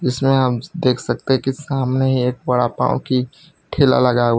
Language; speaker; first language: Hindi; non-native, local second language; Gujarati